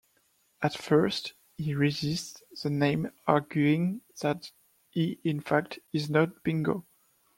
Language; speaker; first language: English; non-native, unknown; French